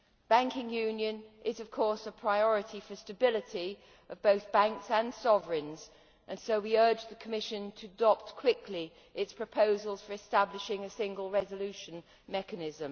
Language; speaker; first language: English; native; English